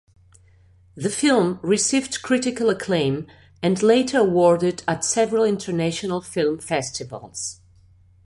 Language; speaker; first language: English; non-native, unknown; Catalan